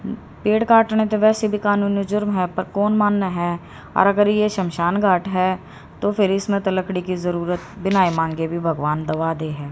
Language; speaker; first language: Hindi; native; Hindi